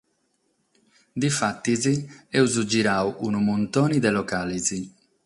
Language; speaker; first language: Sardinian; non-native, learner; Catalan